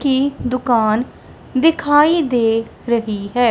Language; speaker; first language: Hindi; non-native, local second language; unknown